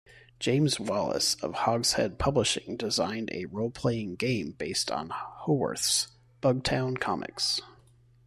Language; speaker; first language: English; native; English